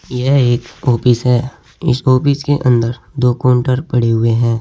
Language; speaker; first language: Hindi; native; Hindi